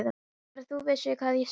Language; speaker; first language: Icelandic; non-native, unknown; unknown